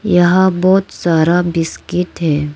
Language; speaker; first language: Hindi; non-native, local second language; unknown